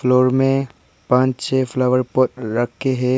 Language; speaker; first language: Hindi; non-native, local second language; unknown